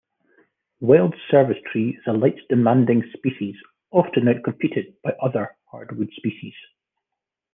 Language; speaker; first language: English; native; English